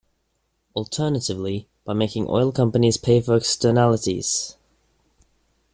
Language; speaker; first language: English; native; English